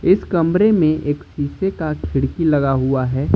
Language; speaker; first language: Hindi; native; Hindi